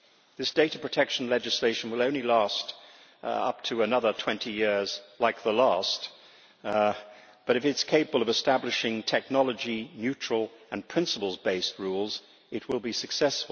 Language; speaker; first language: English; native; English